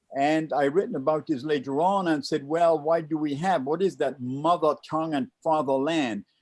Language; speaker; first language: English; non-native, fluent; Luxembourgish